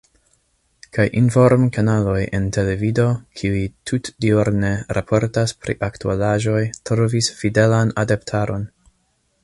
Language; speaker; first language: Esperanto; non-native, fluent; English